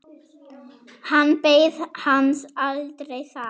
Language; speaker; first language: Icelandic; non-native, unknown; German